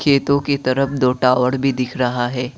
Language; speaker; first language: Hindi; non-native, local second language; Assamese